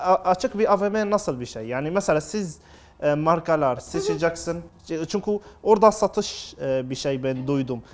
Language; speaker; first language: Turkish; non-native, learner; Arabic